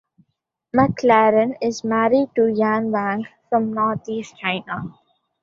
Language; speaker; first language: English; non-native, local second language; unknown